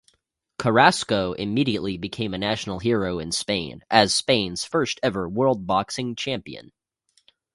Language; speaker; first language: English; native; English